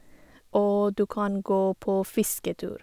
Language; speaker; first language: Norwegian; non-native, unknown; Persian